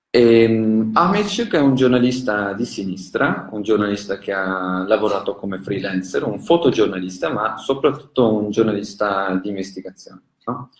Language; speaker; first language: Italian; non-native, fluent; Turkish